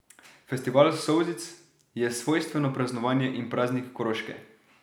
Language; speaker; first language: Slovenian; native; Slovenian